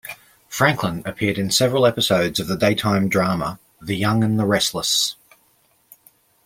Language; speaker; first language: English; native; English